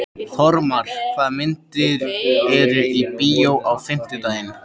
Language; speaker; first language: Icelandic; native; Icelandic